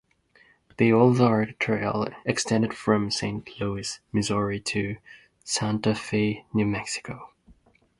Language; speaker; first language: English; non-native, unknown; Japanese